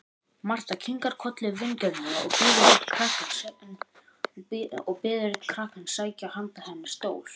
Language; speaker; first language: Icelandic; native; Icelandic